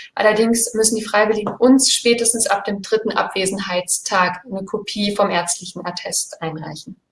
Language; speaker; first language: German; native; German